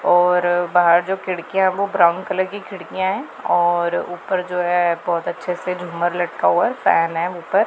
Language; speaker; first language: Hindi; non-native, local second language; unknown